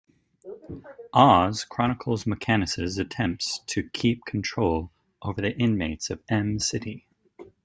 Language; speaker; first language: English; native; English